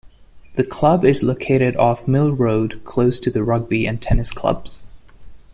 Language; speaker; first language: English; non-native, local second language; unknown